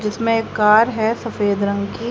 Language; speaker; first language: Hindi; native; Hindi